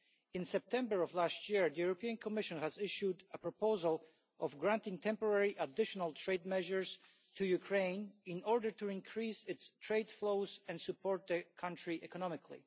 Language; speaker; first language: English; non-native, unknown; Polish